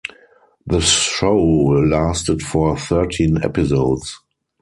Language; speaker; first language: English; non-native, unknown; German